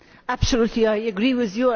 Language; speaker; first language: English; non-native, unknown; Polish